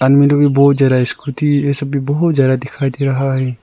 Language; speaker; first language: Hindi; non-native, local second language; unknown